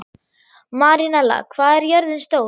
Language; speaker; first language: Icelandic; non-native, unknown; German